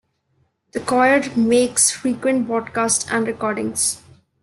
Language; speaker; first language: English; non-native, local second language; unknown